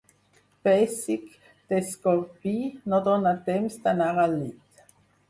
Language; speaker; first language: Catalan; non-native, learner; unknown